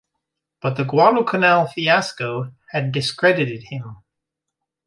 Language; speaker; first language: English; native; English